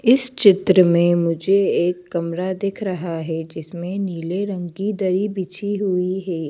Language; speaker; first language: Hindi; native; Hindi